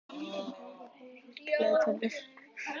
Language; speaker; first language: Icelandic; native; Icelandic